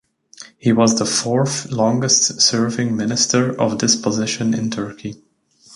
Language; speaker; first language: English; native; English